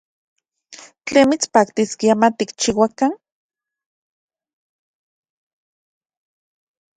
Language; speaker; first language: Central Puebla Nahuatl; native; Central Puebla Nahuatl